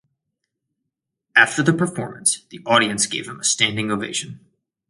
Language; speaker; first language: English; native; English